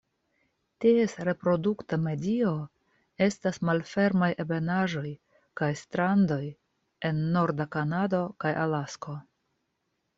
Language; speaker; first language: Esperanto; non-native, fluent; Russian